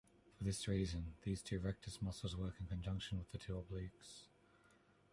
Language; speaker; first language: English; non-native, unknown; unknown